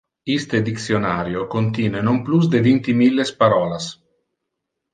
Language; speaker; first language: Interlingua; non-native, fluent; Italian